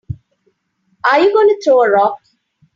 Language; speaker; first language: English; non-native, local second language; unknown